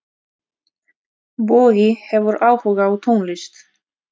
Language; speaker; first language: Icelandic; non-native, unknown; Russian